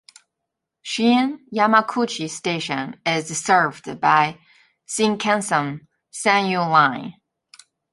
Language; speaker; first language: English; non-native, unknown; Chinese